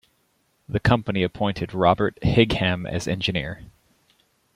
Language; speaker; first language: English; native; English